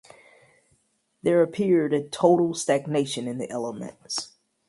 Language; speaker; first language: English; native; English